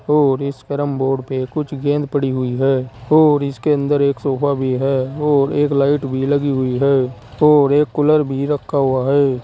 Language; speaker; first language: Hindi; native; Hindi